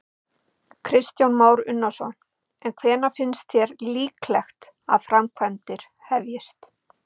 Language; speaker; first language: Icelandic; native; Icelandic